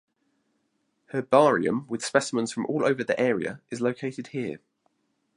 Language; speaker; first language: English; native; English